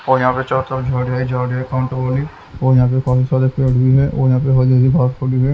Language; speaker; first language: Hindi; native; Hindi